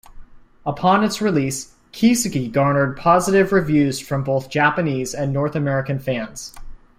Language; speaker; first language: English; native; English